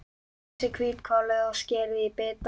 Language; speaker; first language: Icelandic; native; Icelandic